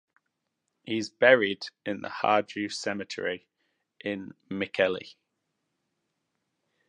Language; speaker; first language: English; native; English